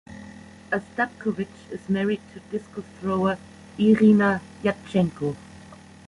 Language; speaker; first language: English; non-native, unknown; German